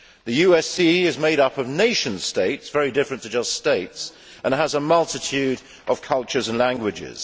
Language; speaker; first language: English; native; English